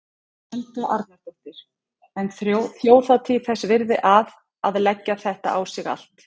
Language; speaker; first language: Icelandic; native; Icelandic